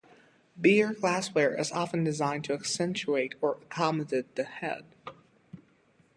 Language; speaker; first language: English; native; English